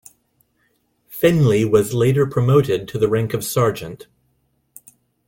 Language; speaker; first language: English; non-native, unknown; Spanish